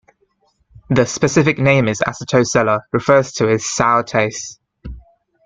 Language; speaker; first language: English; native; English